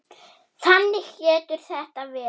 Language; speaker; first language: Icelandic; non-native, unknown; German